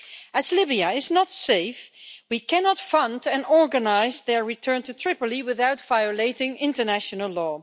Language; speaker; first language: English; non-native, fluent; Dutch